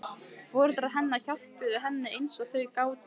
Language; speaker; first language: Icelandic; native; Icelandic